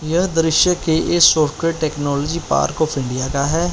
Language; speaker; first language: Hindi; non-native, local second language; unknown